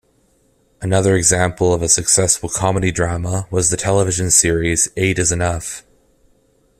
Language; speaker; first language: English; native; English